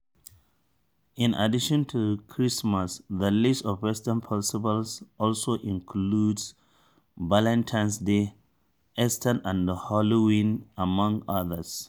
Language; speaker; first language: English; non-native, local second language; Hausa